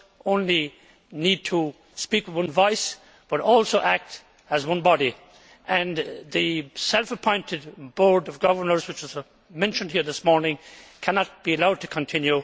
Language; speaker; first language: English; native; English